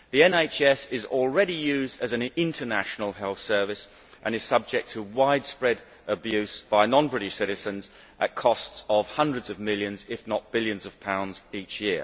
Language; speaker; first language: English; native; English